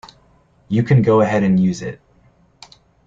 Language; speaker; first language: English; native; English